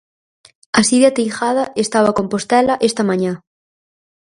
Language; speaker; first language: Galician; native; Galician